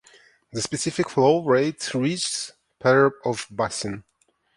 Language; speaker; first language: English; non-native, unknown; Ukrainian